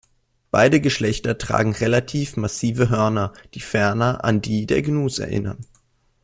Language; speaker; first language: German; native; German